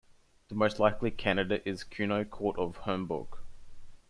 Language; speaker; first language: English; native; English